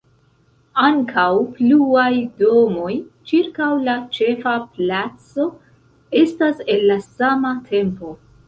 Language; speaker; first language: Esperanto; non-native, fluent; Central Kurdish